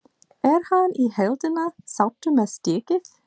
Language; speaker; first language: Icelandic; non-native, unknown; English